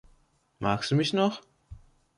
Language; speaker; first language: German; native; German